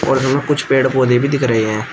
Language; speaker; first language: Hindi; native; Hindi